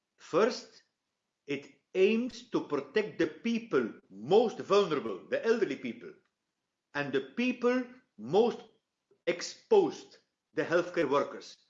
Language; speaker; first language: English; non-native, fluent; Dutch